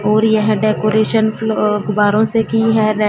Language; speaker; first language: Hindi; non-native, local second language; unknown